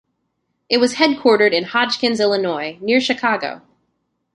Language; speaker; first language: English; native; English